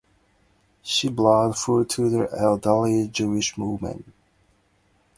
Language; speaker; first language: English; non-native, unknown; Japanese